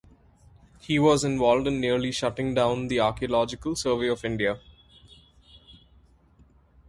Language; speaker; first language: English; non-native, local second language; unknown